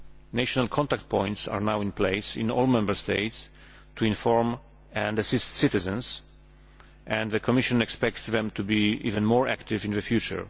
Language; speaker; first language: English; non-native, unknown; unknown